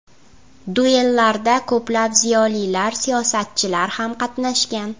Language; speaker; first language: Uzbek; native; Uzbek